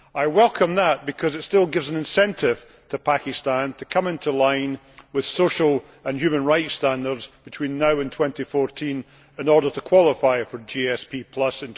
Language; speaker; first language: English; native; English